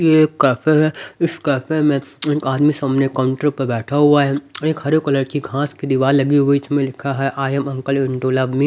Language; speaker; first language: Hindi; native; Hindi